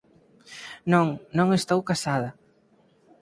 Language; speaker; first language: Galician; native; Galician